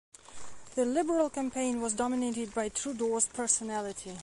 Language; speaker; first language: English; non-native, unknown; Belarusian